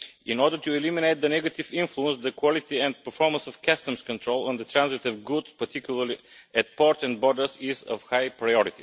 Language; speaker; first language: English; non-native, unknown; Bulgarian